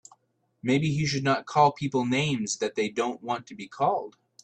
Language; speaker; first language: English; native; English